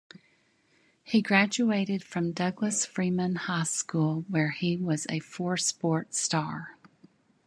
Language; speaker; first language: English; native; English